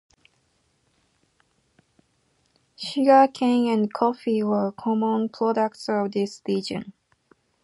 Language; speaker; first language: English; non-native, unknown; Japanese